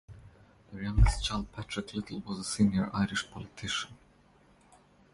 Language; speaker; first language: English; non-native, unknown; Croatian